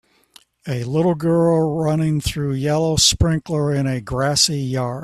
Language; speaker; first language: English; native; English